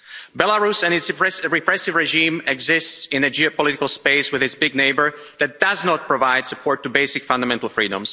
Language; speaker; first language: English; non-native, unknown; Slovak